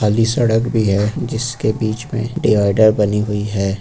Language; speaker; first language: Hindi; native; Hindi